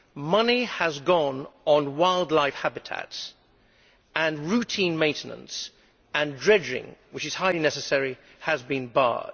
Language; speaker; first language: English; native; English